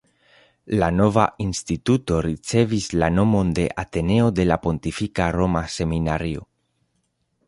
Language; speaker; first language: Esperanto; non-native, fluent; Spanish